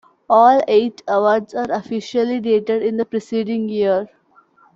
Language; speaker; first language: English; non-native, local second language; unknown